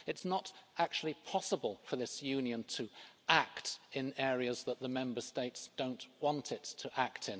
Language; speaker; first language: English; native; English